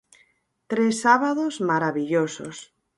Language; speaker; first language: Galician; native; Galician